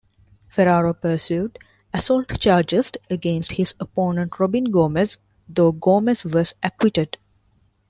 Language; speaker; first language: English; non-native, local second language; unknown